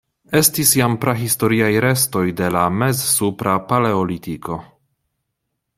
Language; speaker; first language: Esperanto; non-native, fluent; Polish